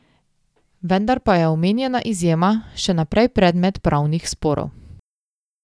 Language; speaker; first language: Slovenian; native; Slovenian